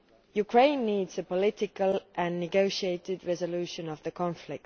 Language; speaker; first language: English; non-native, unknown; Estonian